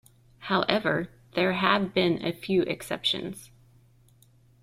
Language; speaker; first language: English; native; English